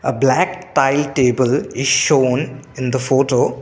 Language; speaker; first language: English; non-native, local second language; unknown